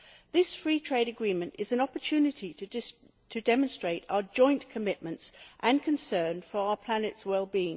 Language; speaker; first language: English; native; English